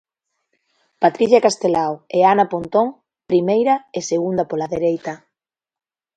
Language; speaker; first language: Galician; native; Galician